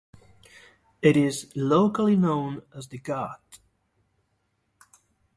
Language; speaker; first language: English; non-native, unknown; Galician